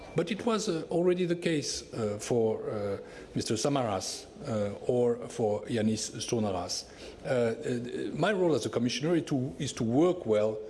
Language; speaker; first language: English; non-native, fluent; French